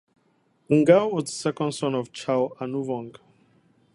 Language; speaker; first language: English; non-native, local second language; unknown